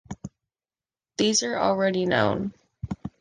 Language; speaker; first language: English; native; English